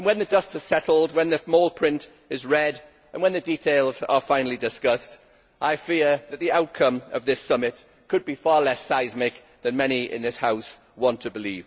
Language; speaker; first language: English; native; English